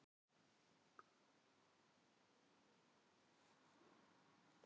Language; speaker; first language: Icelandic; non-native, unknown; Filipino